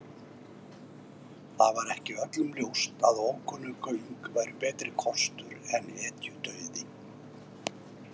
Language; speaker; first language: Icelandic; native; Icelandic